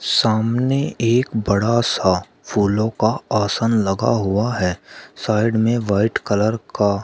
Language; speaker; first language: Hindi; native; Hindi